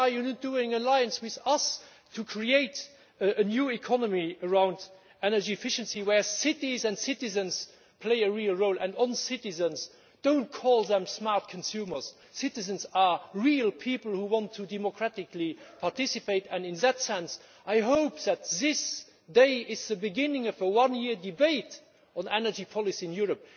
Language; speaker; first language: English; non-native, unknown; German